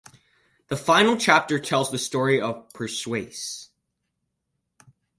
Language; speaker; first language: English; native; English